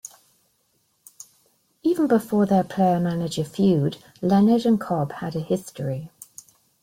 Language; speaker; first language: English; native; English